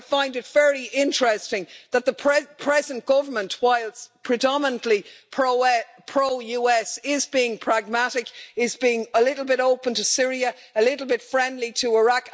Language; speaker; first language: English; native; English